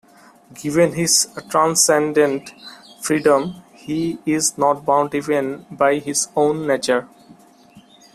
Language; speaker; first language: English; non-native, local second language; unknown